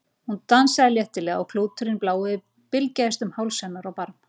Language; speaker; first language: Icelandic; native; Icelandic